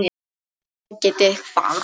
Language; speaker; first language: Icelandic; non-native, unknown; Polish